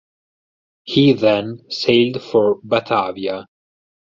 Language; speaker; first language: English; non-native, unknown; Italian